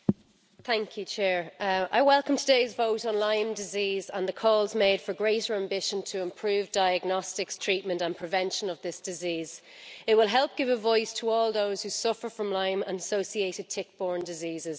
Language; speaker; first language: English; native; English